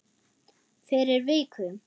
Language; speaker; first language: Icelandic; non-native, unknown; German